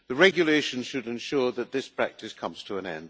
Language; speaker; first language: English; non-native, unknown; Hungarian